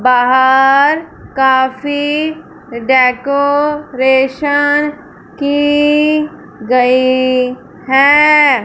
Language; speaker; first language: Hindi; non-native, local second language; Punjabi